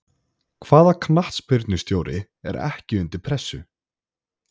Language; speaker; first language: Icelandic; native; Icelandic